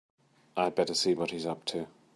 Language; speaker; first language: English; native; English